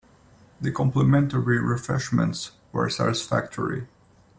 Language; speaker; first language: English; native; English